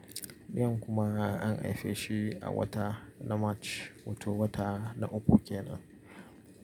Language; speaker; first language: Hausa; native; Hausa